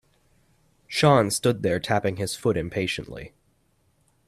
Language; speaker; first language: English; native; English